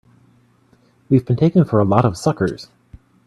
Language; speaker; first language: English; native; English